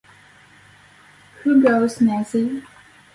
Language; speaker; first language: English; native; English